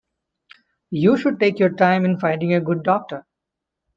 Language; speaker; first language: English; non-native, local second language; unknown